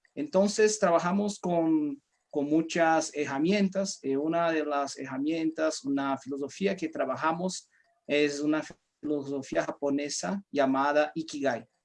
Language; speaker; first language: Spanish; non-native, fluent; Portuguese